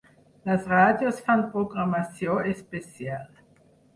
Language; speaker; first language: Catalan; non-native, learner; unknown